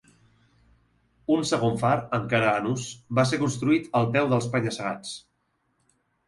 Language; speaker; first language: Catalan; native; Catalan